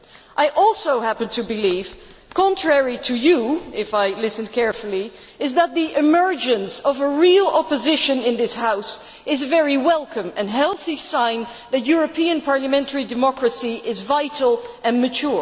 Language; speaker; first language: English; non-native, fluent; Dutch